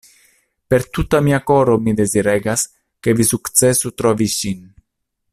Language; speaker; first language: Esperanto; non-native, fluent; Italian